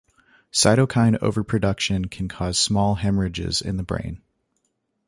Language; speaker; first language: English; native; English